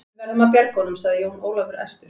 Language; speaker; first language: Icelandic; native; Icelandic